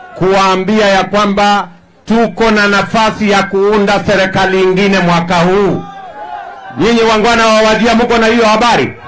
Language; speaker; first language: Swahili; non-native, local second language; Kalenjin